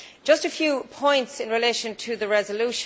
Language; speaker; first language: English; native; English